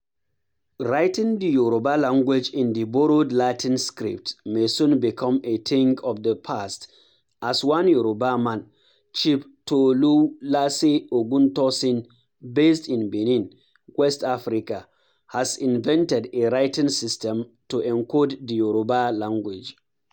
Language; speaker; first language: English; non-native, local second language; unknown